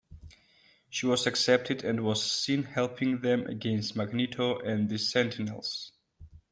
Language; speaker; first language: English; non-native, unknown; Georgian